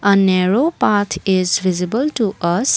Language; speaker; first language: English; non-native, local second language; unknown